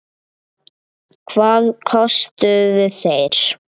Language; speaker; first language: Icelandic; native; Icelandic